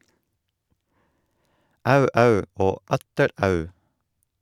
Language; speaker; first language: Norwegian; non-native, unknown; Estonian